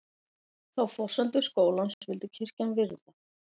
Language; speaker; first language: Icelandic; native; Icelandic